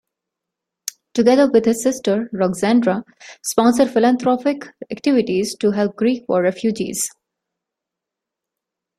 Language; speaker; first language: English; non-native, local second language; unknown